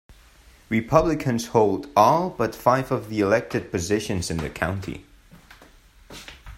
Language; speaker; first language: English; non-native, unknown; Spanish